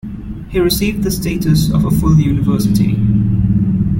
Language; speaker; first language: English; non-native, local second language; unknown